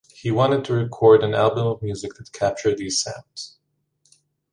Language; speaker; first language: English; native; English